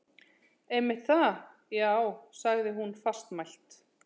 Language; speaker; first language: Icelandic; native; Icelandic